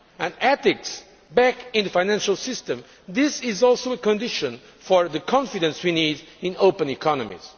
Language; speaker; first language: English; non-native, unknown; Portuguese